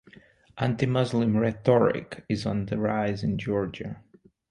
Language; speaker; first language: English; non-native, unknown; Portuguese